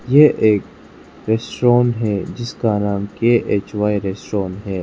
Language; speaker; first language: Hindi; non-native, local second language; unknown